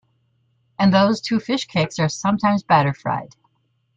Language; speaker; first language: English; native; English